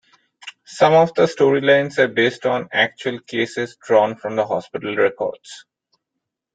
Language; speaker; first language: English; non-native, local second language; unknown